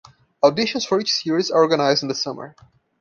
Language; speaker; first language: English; non-native, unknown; Portuguese